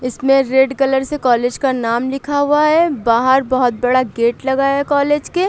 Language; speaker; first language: Hindi; native; Hindi